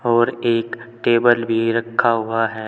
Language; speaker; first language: Hindi; native; Hindi